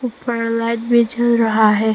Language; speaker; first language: Hindi; non-native, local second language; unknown